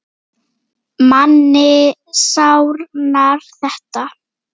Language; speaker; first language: Icelandic; native; Icelandic